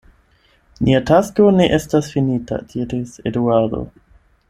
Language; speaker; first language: Esperanto; non-native, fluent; German